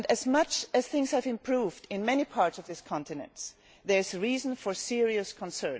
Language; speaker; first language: English; non-native, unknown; German